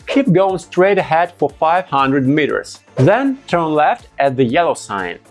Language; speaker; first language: English; non-native, fluent; Russian